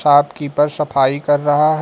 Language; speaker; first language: Hindi; native; Hindi